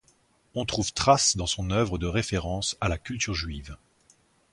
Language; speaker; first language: French; native; French